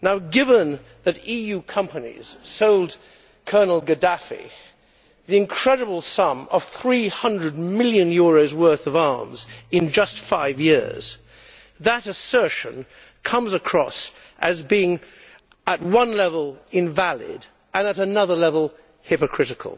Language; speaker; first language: English; native; English